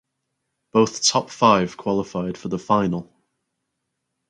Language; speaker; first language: English; native; English